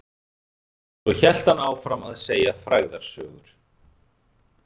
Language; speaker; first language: Icelandic; native; Icelandic